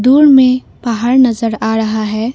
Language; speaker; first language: Hindi; non-native, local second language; Assamese